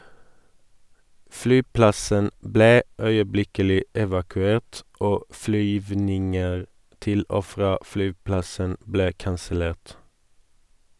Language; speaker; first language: Norwegian; non-native, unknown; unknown